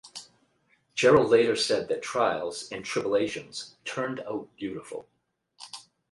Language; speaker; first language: English; native; English